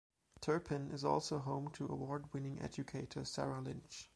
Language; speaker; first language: English; non-native, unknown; German